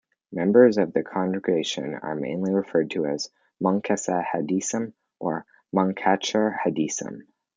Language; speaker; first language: English; native; English